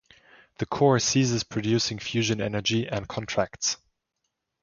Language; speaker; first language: English; non-native, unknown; German